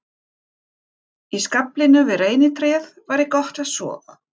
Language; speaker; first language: Icelandic; non-native, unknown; German